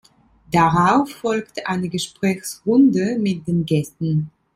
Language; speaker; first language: German; non-native, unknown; Italian